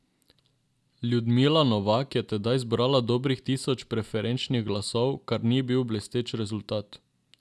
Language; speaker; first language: Slovenian; non-native, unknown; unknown